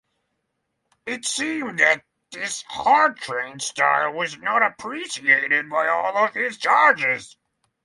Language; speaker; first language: English; non-native, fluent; Norwegian